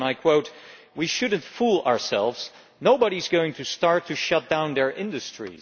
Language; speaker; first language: English; non-native, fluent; Dutch